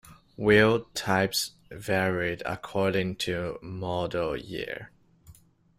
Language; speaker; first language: English; non-native, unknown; Chinese